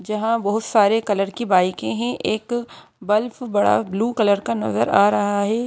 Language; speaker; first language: Hindi; native; Hindi